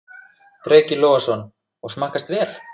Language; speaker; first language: Icelandic; native; Icelandic